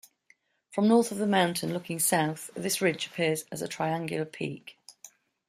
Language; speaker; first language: English; native; English